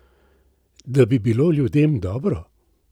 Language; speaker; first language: Slovenian; native; Slovenian